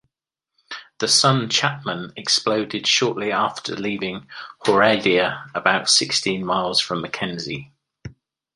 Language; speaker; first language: English; native; English